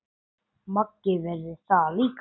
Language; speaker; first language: Icelandic; non-native, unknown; English